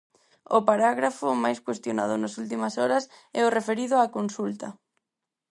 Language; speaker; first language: Galician; non-native, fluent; Spanish